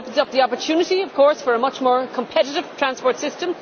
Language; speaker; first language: English; native; English